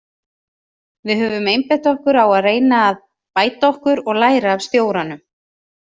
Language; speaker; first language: Icelandic; native; Icelandic